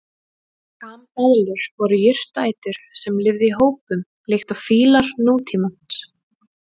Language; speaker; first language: Icelandic; native; Icelandic